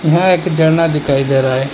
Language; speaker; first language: Hindi; non-native, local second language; Bangla